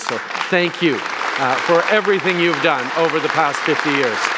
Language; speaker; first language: English; native; English